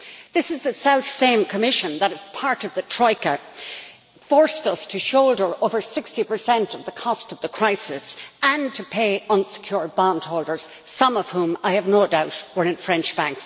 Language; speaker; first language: English; native; English